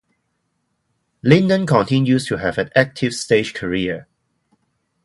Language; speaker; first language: English; non-native, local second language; Cantonese